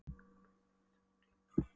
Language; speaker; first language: Icelandic; non-native, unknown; Polish